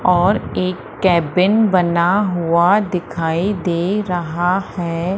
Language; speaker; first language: Hindi; native; Hindi